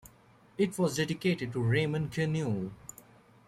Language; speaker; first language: English; native; English